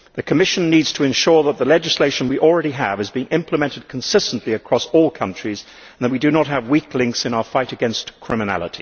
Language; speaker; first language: English; native; English